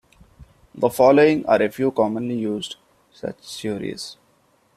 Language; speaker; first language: English; non-native, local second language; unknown